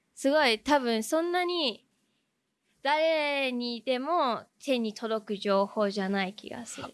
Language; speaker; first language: Japanese; native; Japanese